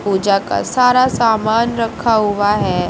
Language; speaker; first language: Hindi; native; Hindi